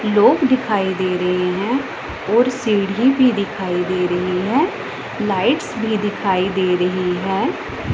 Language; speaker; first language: Hindi; non-native, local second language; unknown